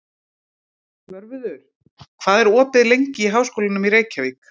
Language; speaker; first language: Icelandic; native; Icelandic